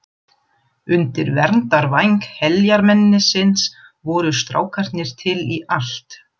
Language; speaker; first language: Icelandic; non-native, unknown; German